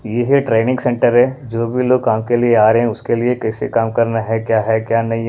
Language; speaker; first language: Hindi; non-native, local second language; Punjabi